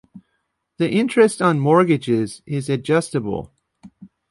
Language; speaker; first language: English; native; English